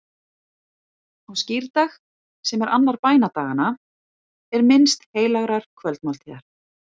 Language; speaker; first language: Icelandic; native; Icelandic